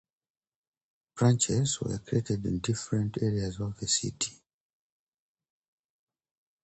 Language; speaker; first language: English; non-native, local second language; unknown